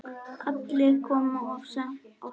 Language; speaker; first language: Icelandic; non-native, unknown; Polish